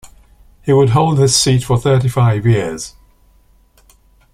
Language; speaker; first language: English; native; English